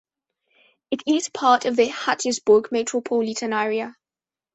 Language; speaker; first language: English; non-native, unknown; Spanish